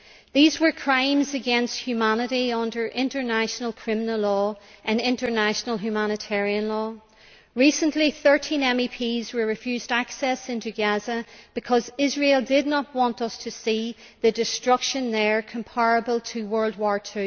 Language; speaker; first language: English; native; English